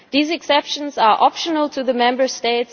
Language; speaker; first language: English; non-native, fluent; German